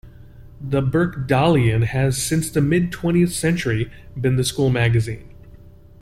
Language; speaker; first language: English; native; English